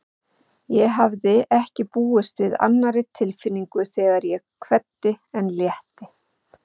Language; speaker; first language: Icelandic; native; Icelandic